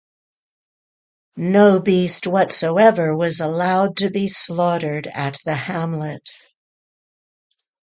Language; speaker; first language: English; native; English